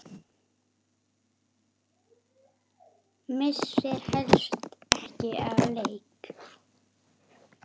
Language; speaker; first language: Icelandic; native; Icelandic